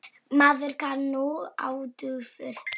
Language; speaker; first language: Icelandic; non-native, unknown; Polish